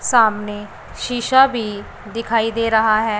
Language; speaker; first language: Hindi; non-native, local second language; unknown